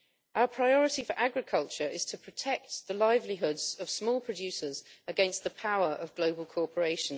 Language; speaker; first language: English; native; English